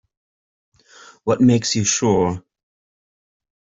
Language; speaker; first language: English; native; English